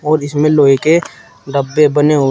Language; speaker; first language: Hindi; native; Hindi